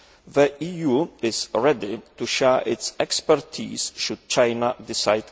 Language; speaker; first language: English; non-native, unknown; Polish